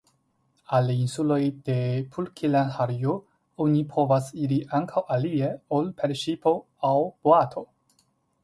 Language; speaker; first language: Esperanto; non-native, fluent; Chinese